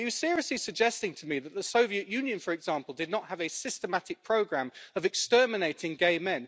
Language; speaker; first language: English; native; English